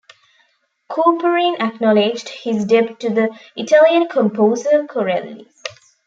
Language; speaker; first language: English; non-native, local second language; Tamil